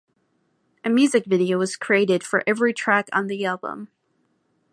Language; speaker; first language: English; native; English